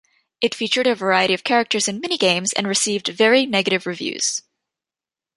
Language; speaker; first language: English; native; English